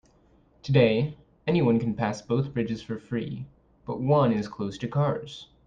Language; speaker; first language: English; native; English